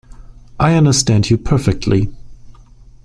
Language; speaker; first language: English; non-native, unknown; German